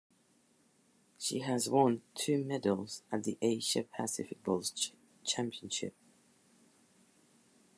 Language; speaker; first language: English; non-native, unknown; French